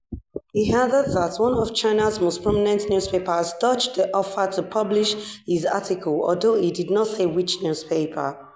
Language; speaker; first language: English; non-native, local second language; Yoruba